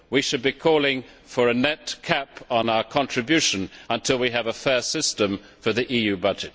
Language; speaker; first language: English; native; English